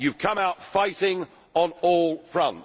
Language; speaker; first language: English; native; English